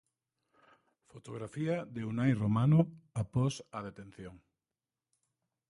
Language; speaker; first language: Galician; native; Galician